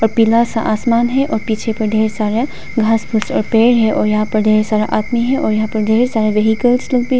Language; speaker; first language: Hindi; non-native, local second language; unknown